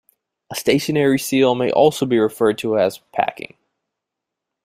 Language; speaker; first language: English; native; English